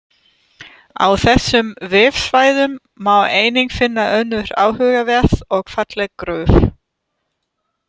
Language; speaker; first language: Icelandic; non-native, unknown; German